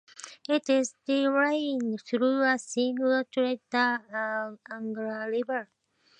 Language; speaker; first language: English; non-native, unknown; Japanese